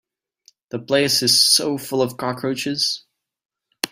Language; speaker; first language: English; native; English